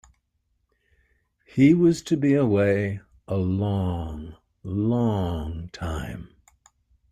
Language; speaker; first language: English; native; English